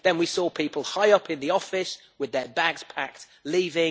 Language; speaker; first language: English; native; English